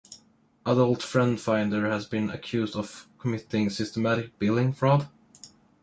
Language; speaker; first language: English; non-native, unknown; Swedish